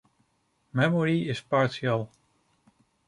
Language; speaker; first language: English; non-native, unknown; Dutch